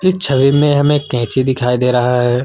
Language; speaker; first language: Hindi; non-native, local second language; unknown